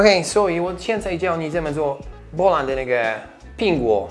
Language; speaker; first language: Chinese; non-native, fluent; Polish